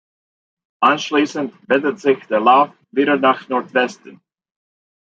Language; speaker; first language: German; non-native, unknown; English